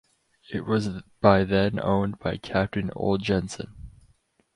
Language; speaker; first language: English; native; English